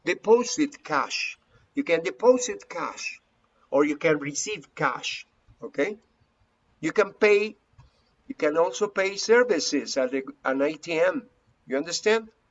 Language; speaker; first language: English; non-native, fluent; Spanish